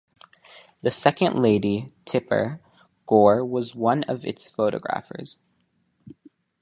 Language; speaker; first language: English; native; English